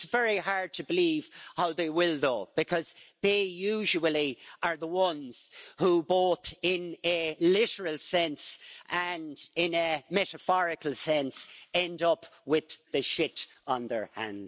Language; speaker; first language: English; native; English